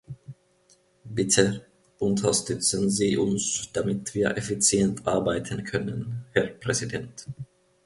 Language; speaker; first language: German; non-native, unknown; Finnish